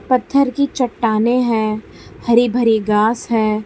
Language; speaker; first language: Hindi; non-native, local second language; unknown